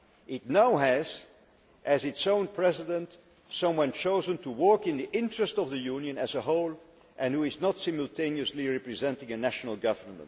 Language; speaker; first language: English; non-native, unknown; Dutch